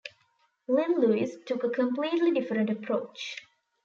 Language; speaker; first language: English; non-native, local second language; Tamil